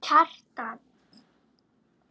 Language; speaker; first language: Icelandic; native; Icelandic